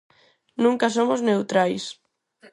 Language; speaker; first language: Galician; non-native, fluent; Spanish